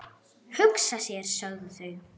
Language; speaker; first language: Icelandic; non-native, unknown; German